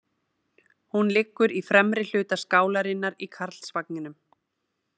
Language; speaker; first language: Icelandic; native; Icelandic